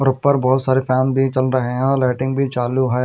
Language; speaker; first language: Hindi; non-native, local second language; Punjabi